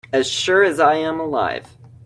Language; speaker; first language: English; native; English